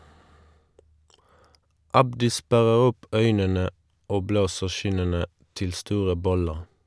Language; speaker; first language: Norwegian; non-native, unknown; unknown